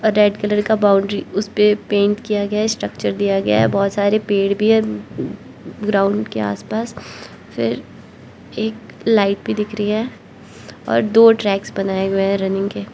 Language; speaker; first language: Hindi; non-native, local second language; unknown